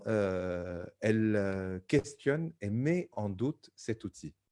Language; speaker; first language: French; non-native, local second language; Arabic